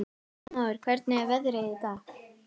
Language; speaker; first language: Icelandic; native; Icelandic